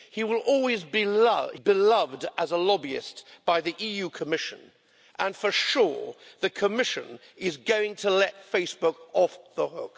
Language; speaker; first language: English; native; English